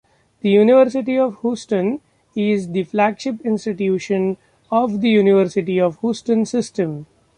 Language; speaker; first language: English; non-native, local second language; Marathi